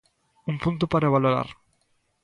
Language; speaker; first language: Galician; native; Galician